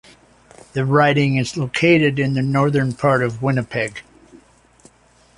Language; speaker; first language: English; native; English